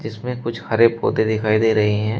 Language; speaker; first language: Hindi; native; Hindi